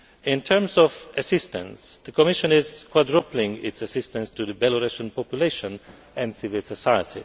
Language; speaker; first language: English; non-native, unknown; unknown